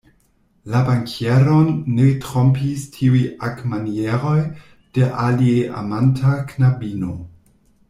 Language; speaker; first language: Esperanto; non-native, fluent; German